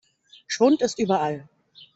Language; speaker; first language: German; native; German